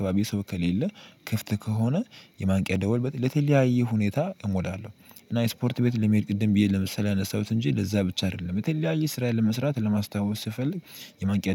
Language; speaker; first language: Amharic; native; Amharic